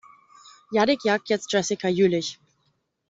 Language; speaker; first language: German; native; German